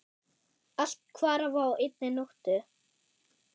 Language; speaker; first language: Icelandic; non-native, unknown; German